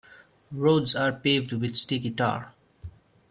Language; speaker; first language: English; non-native, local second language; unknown